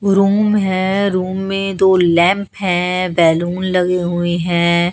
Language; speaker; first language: Hindi; native; Hindi